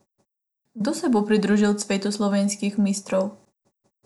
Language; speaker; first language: Slovenian; non-native, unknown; Macedonian